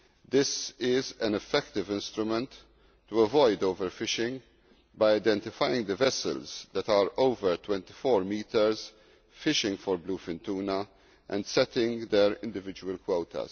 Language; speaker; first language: English; non-native, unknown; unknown